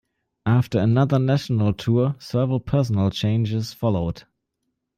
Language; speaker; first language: English; non-native, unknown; German